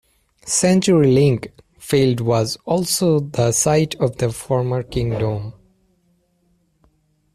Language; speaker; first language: English; native; English